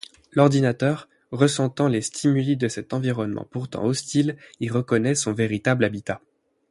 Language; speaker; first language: French; native; French